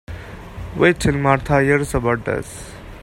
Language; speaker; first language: English; non-native, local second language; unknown